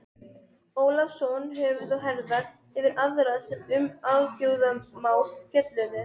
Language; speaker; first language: Icelandic; non-native, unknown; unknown